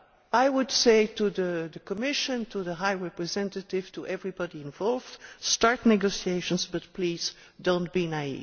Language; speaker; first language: English; non-native, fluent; Dutch